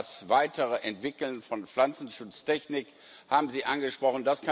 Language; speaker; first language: German; non-native, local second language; Luxembourgish